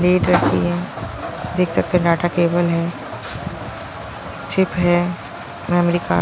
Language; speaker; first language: Hindi; non-native, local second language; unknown